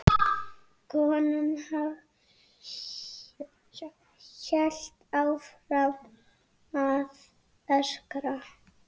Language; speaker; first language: Icelandic; native; Icelandic